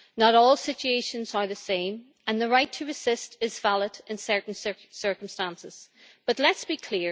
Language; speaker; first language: English; native; English